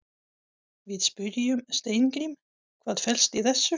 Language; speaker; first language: Icelandic; non-native, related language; Swedish